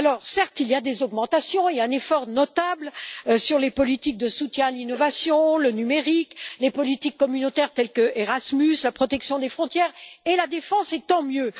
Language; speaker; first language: French; native; French